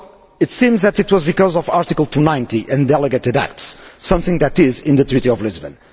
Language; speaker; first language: English; non-native, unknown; Portuguese